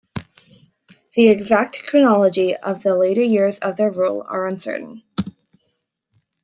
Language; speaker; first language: English; native; English